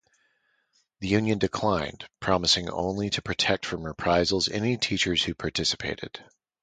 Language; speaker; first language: English; native; English